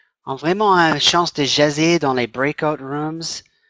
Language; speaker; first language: French; non-native, fluent; English